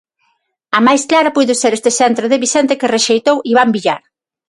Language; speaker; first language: Galician; non-native, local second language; Spanish